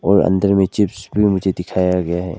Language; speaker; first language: Hindi; non-native, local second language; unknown